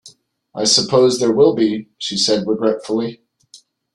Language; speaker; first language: English; native; English